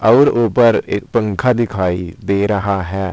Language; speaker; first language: Hindi; native; Hindi